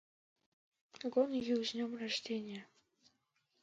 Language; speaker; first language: English; native; English